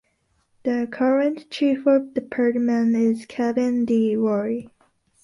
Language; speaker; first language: English; non-native, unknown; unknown